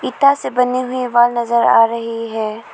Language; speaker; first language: Hindi; non-native, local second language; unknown